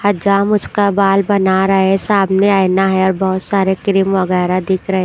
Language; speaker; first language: Hindi; non-native, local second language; Punjabi